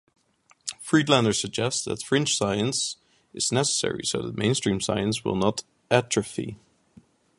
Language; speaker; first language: English; non-native, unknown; Dutch